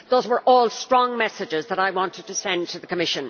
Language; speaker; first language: English; native; English